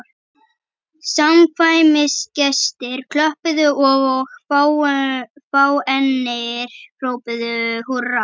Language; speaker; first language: Icelandic; native; Icelandic